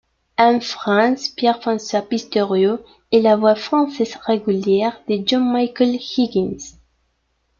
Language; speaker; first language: French; non-native, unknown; Spanish